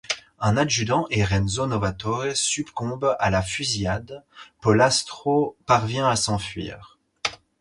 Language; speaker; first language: French; native; French